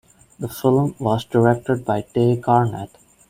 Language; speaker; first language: English; non-native, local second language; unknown